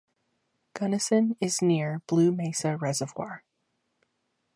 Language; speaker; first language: English; native; English